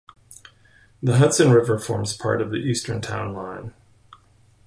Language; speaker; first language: English; native; English